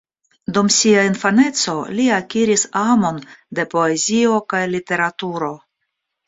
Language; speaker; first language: Esperanto; non-native, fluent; Russian